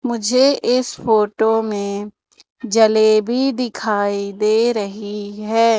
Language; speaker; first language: Hindi; native; Hindi